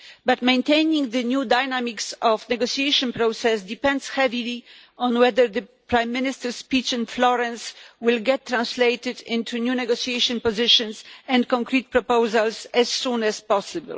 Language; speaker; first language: English; non-native, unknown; Polish